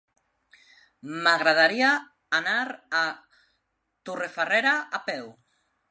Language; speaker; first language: Catalan; non-native, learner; Spanish